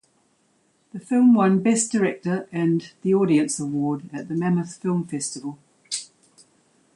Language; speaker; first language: English; native; English